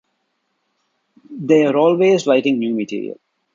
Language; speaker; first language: English; non-native, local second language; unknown